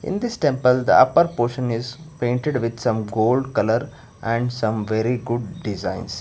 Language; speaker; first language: English; non-native, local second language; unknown